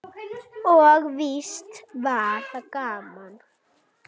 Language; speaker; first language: Icelandic; native; Icelandic